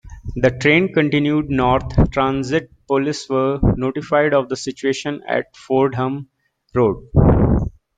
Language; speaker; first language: English; native; English